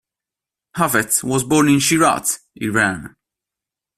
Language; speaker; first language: English; non-native, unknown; Italian